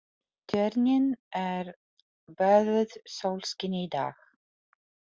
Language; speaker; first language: Icelandic; non-native, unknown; Polish